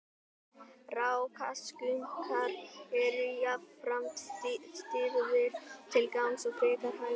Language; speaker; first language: Icelandic; native; Icelandic